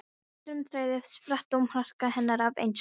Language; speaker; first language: Icelandic; non-native, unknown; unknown